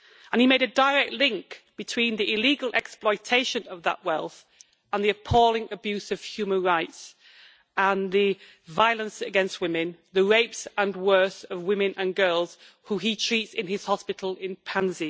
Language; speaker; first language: English; native; English